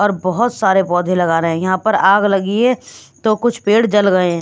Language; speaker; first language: Hindi; non-native, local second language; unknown